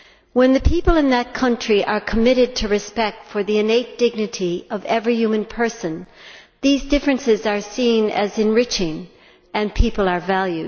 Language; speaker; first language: English; native; English